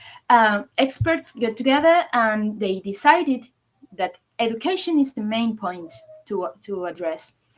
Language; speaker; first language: English; non-native, fluent; Spanish